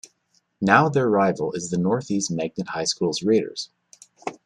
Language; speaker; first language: English; native; English